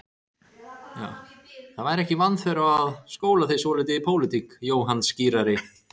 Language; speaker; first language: Icelandic; native; Icelandic